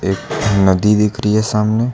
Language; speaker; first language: Hindi; native; Hindi